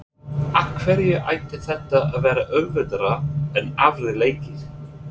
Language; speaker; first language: Icelandic; non-native, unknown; English